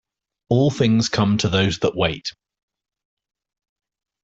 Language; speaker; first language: English; native; English